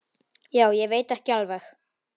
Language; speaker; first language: Icelandic; non-native, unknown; Polish